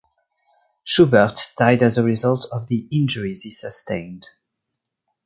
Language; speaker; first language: English; non-native, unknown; French